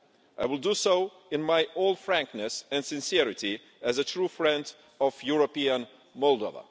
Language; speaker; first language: English; non-native, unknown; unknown